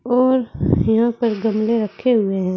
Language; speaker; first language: Hindi; native; Hindi